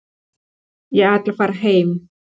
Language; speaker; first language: Icelandic; non-native, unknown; Spanish